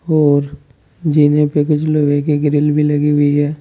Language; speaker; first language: Hindi; native; Hindi